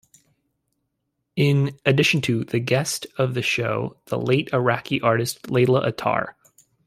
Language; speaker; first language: English; native; English